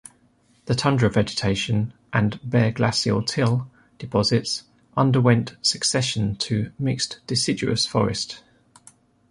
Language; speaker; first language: English; native; English